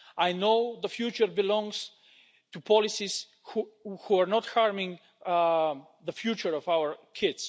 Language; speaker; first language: English; non-native, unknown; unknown